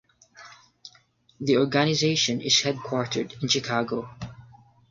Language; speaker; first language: English; non-native, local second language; Filipino